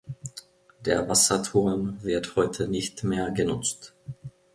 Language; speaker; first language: German; non-native, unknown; Finnish